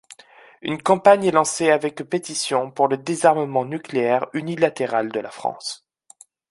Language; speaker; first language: French; native; French